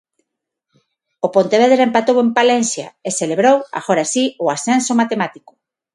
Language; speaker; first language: Galician; non-native, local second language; Spanish